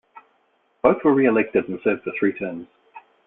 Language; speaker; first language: English; native; English